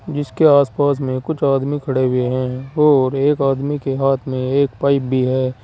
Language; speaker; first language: Hindi; native; Hindi